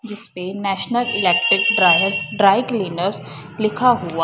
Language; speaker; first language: Hindi; non-native, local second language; Punjabi